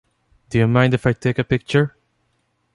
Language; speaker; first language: English; non-native, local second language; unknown